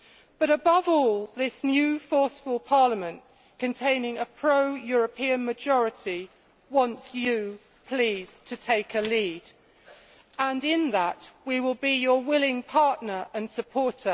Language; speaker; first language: English; native; English